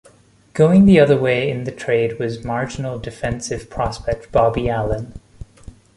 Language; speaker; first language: English; non-native, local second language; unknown